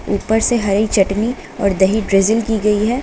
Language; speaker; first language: Hindi; native; Hindi